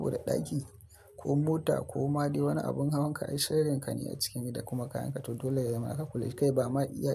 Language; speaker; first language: Hausa; native; Hausa